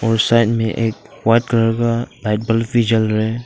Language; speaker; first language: Hindi; non-native, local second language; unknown